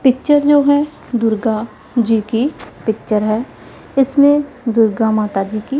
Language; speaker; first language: Hindi; non-native, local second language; Punjabi